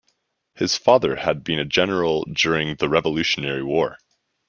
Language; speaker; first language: English; native; English